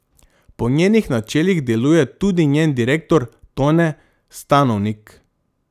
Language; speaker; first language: Slovenian; non-native, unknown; Macedonian